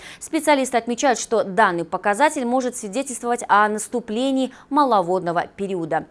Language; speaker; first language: Russian; non-native, local second language; Kyrgyz